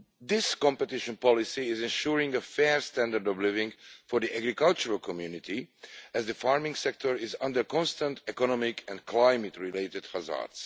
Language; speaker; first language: English; non-native, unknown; Hungarian